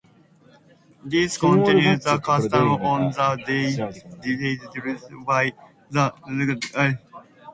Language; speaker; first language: English; native; English